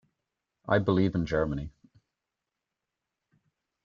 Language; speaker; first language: English; native; English